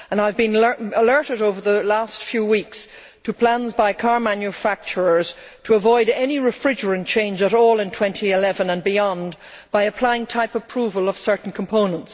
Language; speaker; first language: English; native; English